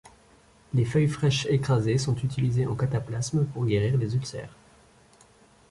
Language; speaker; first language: French; native; French